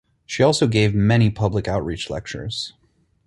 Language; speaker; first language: English; native; English